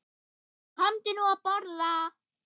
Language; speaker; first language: Icelandic; non-native, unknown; German